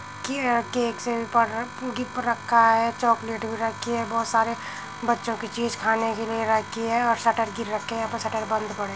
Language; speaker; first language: Hindi; native; Hindi